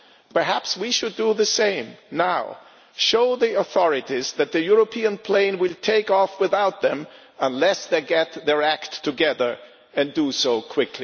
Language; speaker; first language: English; non-native, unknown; German